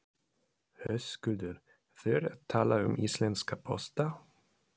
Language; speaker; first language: Icelandic; non-native, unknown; German